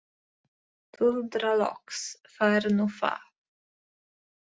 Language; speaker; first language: Icelandic; non-native, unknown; Polish